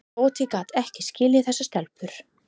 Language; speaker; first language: Icelandic; non-native, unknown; English